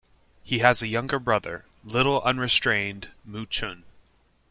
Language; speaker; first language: English; native; English